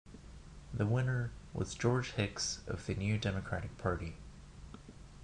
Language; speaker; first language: English; non-native, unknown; Japanese